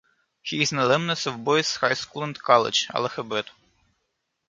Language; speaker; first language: English; non-native, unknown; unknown